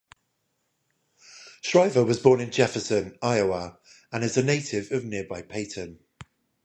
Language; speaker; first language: English; native; English